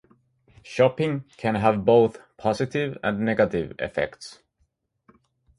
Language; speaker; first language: English; native; English